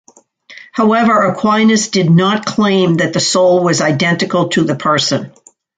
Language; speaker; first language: English; native; English